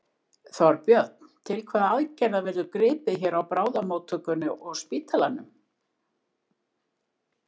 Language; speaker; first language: Icelandic; native; Icelandic